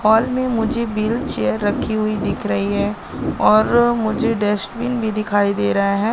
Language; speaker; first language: Hindi; native; Hindi